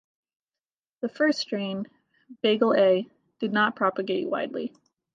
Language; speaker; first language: English; native; English